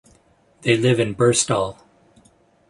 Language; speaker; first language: English; native; English